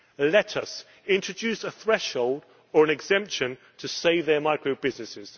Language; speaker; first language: English; native; English